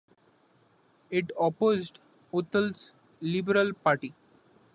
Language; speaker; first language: English; non-native, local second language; Marathi